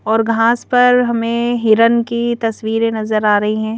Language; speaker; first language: Hindi; native; Hindi